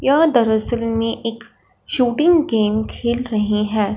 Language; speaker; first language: Hindi; non-native, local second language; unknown